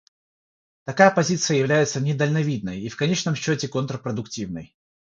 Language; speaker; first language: Russian; non-native, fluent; Georgian